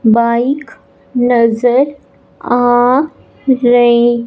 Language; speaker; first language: Hindi; non-native, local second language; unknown